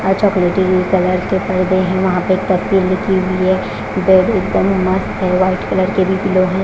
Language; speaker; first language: Hindi; non-native, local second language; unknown